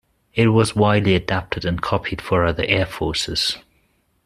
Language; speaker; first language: English; non-native, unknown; German